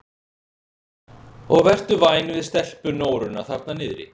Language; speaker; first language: Icelandic; native; Icelandic